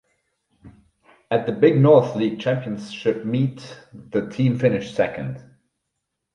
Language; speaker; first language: English; non-native, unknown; German